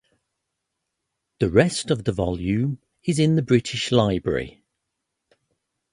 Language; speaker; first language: English; native; English